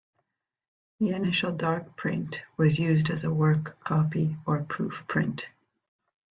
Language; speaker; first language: English; native; English